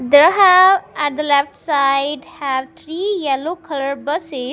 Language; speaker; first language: English; non-native, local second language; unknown